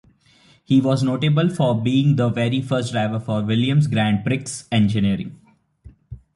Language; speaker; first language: English; non-native, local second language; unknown